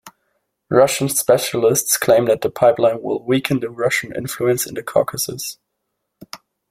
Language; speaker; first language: English; non-native, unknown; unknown